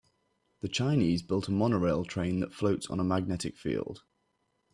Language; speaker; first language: English; native; English